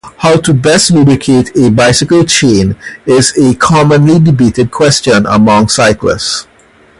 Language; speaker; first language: English; native; English